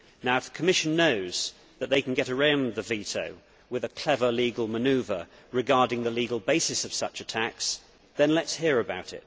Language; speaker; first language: English; native; English